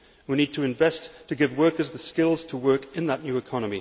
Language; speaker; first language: English; native; English